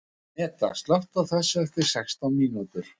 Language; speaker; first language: Icelandic; non-native, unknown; Russian